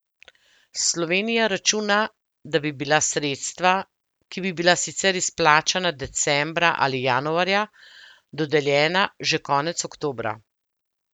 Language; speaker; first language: Slovenian; native; Slovenian